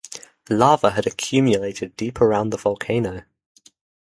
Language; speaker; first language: English; native; English